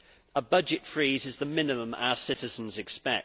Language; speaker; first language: English; native; English